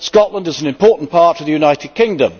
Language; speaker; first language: English; native; English